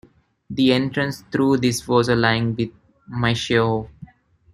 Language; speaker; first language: English; non-native, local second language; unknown